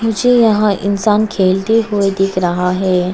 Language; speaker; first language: Hindi; non-native, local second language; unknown